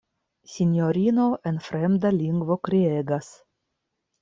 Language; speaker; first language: Esperanto; non-native, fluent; Russian